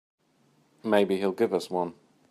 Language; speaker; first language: English; native; English